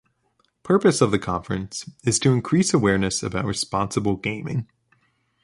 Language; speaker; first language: English; native; English